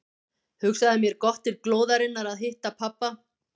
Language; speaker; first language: Icelandic; native; Icelandic